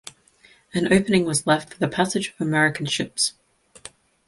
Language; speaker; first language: English; native; English